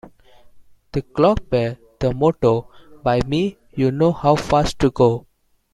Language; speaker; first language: English; non-native, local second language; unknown